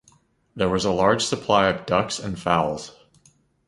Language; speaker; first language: English; native; English